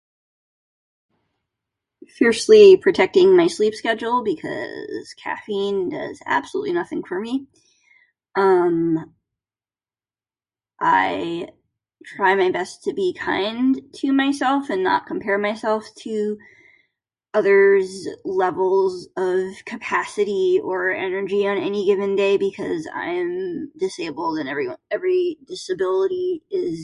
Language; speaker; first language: English; native; English